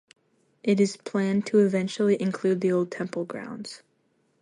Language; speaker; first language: English; native; English